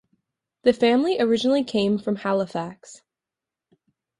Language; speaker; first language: English; native; English